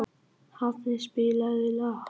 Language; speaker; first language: Icelandic; non-native, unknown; Vietnamese